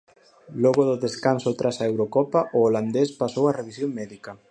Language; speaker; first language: Galician; native; Galician